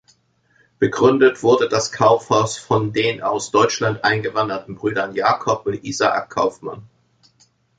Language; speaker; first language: German; native; German